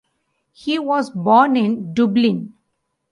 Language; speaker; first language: English; non-native, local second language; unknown